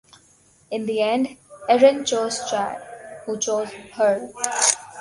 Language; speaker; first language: English; non-native, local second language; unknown